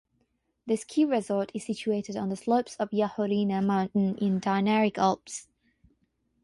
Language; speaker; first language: English; non-native, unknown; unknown